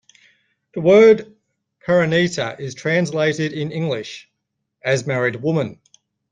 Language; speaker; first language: English; native; English